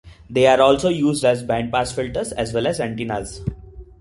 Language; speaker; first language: English; non-native, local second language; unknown